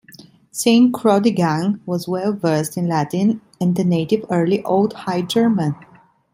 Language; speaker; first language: English; non-native, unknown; Italian